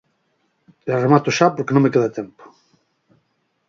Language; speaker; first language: Galician; native; Galician